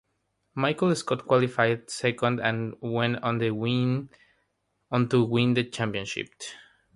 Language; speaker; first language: English; non-native, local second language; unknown